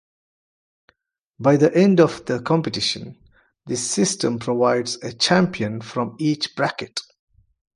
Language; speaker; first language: English; non-native, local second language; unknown